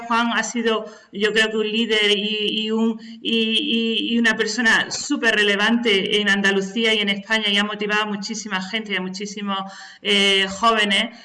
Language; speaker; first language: Spanish; native; Spanish